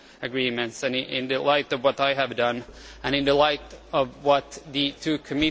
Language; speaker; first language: English; non-native, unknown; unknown